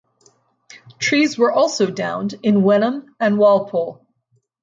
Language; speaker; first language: English; native; English